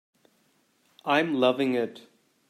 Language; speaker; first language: English; non-native, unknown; Turkish